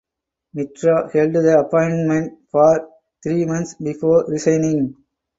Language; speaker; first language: English; non-native, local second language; Tamil